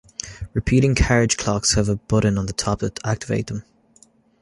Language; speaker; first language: English; native; English